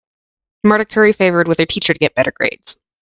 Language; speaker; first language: English; native; English